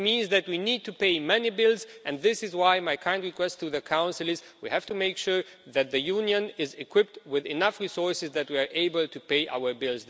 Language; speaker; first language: English; non-native, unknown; Romanian